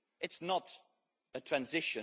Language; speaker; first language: English; non-native, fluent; Dutch